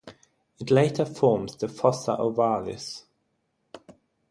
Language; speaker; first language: English; non-native, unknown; German